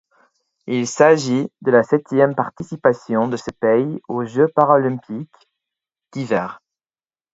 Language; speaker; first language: French; non-native, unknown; English